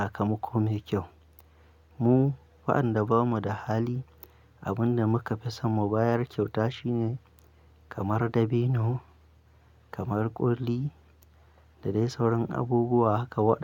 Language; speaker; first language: Hausa; non-native, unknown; Akan